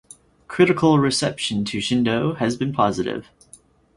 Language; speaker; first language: English; native; English